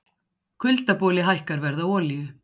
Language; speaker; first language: Icelandic; native; Icelandic